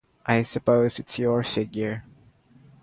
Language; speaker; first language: English; non-native, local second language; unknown